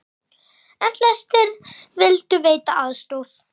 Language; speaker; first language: Icelandic; native; Icelandic